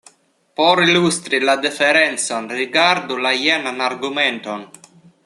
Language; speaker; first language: Esperanto; non-native, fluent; Russian